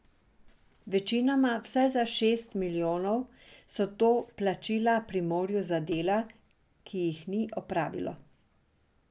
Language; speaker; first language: Slovenian; non-native, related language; Serbian